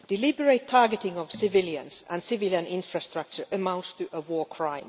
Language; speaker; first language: English; non-native, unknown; Finnish